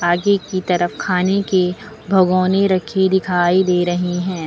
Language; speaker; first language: Hindi; native; Hindi